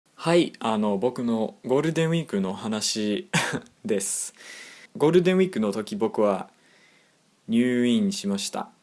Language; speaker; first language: Japanese; non-native, fluent; English